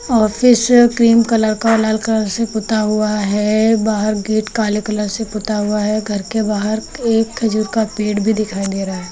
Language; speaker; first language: Hindi; native; Hindi